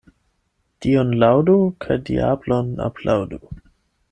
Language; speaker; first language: Esperanto; non-native, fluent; German